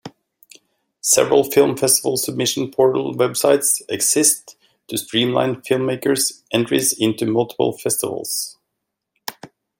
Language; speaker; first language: English; native; English